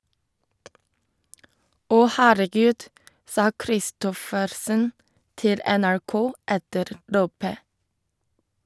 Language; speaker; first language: Norwegian; non-native, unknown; Korean